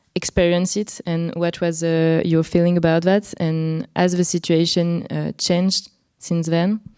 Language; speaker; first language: English; non-native, fluent; French